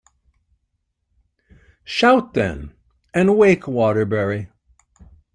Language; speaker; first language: English; native; English